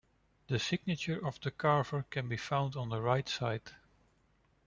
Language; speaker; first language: English; non-native, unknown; Dutch